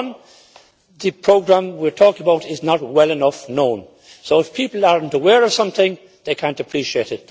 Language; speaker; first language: English; native; English